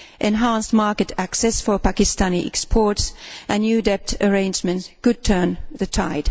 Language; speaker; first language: English; non-native, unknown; Finnish